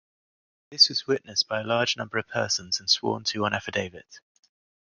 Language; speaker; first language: English; native; English